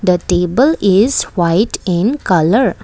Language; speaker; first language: English; non-native, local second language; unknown